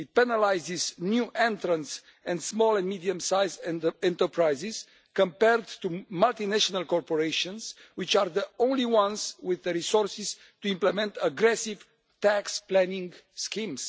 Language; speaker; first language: English; non-native, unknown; Romanian